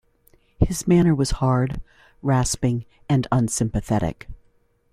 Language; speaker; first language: English; native; English